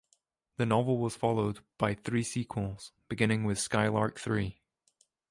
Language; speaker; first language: English; native; English